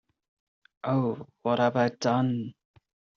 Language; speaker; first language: English; non-native, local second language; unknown